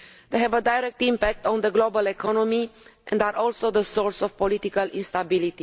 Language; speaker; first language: English; non-native, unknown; Romanian